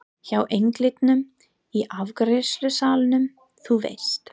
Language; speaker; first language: Icelandic; non-native, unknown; English